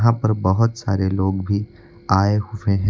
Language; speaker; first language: Hindi; native; Hindi